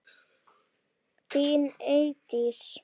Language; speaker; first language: Icelandic; native; Icelandic